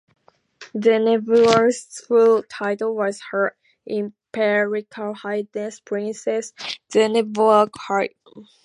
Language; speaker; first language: English; native; English